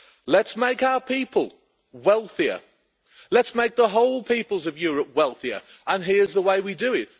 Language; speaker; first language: English; native; English